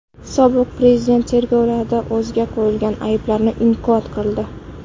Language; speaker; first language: Uzbek; non-native, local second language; Kara-Kalpak